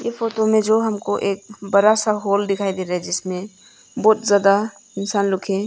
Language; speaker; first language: Hindi; non-native, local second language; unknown